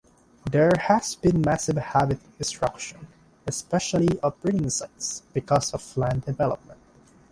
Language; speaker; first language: English; non-native, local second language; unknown